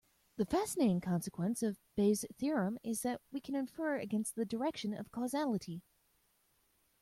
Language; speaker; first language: English; native; English